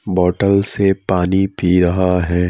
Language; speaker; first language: Hindi; native; Hindi